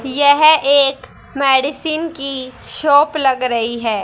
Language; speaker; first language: Hindi; native; Hindi